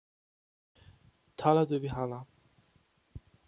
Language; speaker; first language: Icelandic; non-native, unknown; Polish